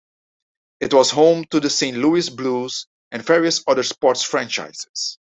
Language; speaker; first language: English; non-native, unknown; Dutch